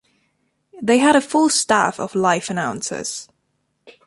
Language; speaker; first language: English; non-native, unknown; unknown